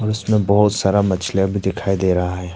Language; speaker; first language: Hindi; non-native, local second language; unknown